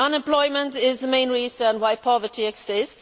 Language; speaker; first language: English; non-native, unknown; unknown